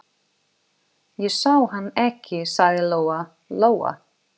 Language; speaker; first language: Icelandic; non-native, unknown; Portuguese